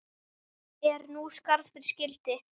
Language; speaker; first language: Icelandic; native; Icelandic